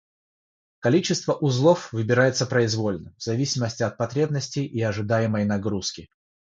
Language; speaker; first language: Russian; non-native, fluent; Georgian